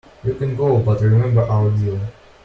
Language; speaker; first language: English; non-native, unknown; Russian